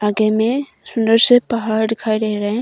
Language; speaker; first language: Hindi; non-native, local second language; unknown